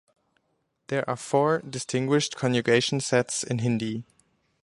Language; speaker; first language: English; non-native, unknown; German